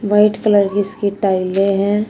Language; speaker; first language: Hindi; native; Hindi